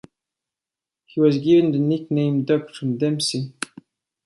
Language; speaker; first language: English; non-native, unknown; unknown